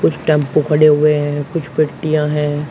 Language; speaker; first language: Hindi; native; Hindi